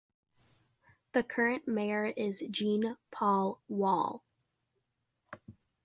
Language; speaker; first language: English; native; English